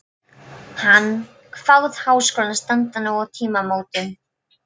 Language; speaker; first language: Icelandic; non-native, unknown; Polish